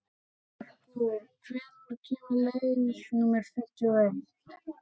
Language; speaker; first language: Icelandic; native; Icelandic